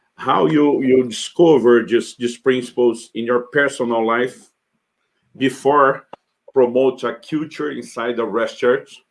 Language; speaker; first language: English; non-native, learner; Portuguese